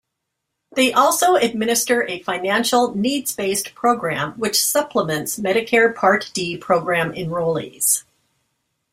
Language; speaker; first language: English; native; English